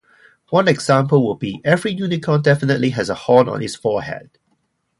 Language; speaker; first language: English; non-native, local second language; Cantonese